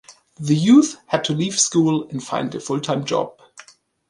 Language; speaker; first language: English; native; English